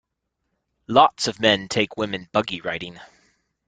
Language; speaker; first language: English; native; English